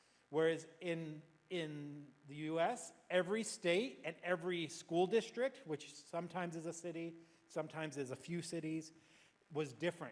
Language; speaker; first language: English; native; English